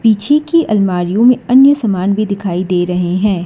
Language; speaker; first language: Hindi; non-native, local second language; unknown